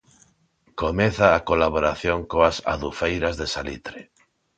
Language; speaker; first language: Galician; non-native, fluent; Spanish